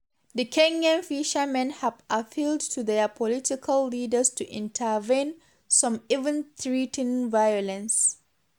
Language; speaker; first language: English; non-native, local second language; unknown